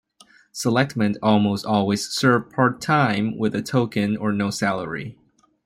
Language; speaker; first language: English; non-native, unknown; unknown